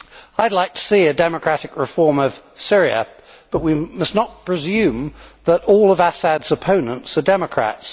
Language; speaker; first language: English; native; English